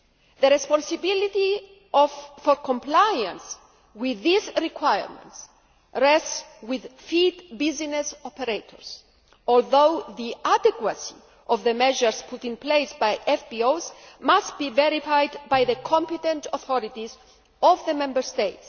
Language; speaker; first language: English; non-native, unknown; Greek